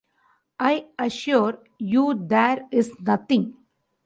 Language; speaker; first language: English; non-native, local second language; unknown